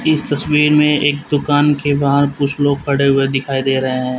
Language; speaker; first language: Hindi; native; Hindi